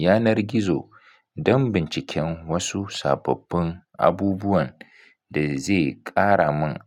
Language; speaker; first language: Hausa; native; Hausa